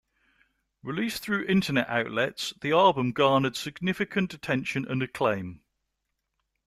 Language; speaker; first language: English; native; English